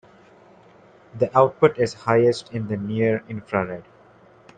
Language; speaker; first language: English; non-native, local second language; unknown